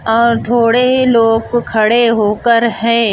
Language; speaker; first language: Hindi; non-native, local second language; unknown